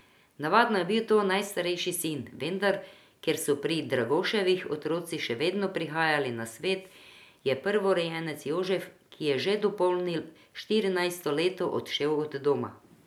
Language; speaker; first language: Slovenian; non-native, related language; Croatian